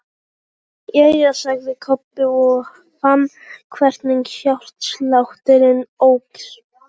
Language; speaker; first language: Icelandic; non-native, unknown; Polish